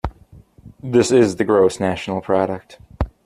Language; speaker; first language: English; native; English